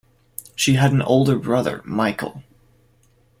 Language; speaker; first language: English; native; English